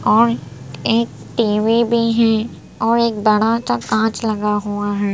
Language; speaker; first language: Hindi; non-native, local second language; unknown